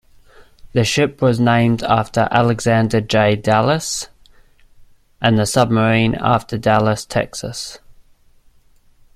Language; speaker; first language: English; native; English